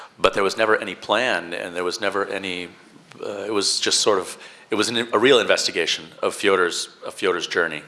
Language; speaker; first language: English; native; English